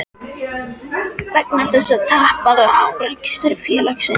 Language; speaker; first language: Icelandic; non-native, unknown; French